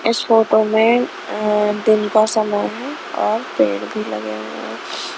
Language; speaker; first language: Hindi; non-native, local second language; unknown